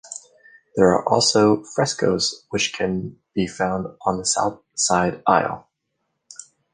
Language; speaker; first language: English; native; English